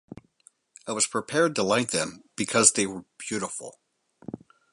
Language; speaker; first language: English; native; English